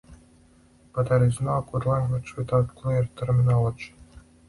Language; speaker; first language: English; non-native, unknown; Serbian